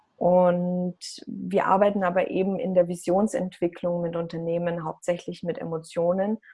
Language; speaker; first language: German; early bilingual, other home language; Russian